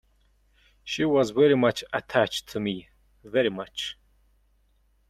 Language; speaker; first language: English; non-native, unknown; Mongolian